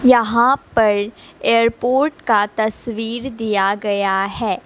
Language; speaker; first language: Hindi; non-native, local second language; Assamese